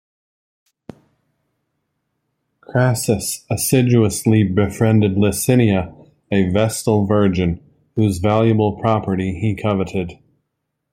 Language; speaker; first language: English; native; English